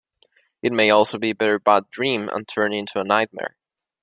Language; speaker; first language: English; non-native, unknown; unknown